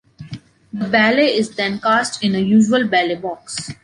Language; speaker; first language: English; non-native, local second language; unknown